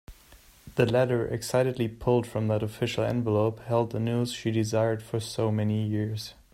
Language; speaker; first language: English; non-native, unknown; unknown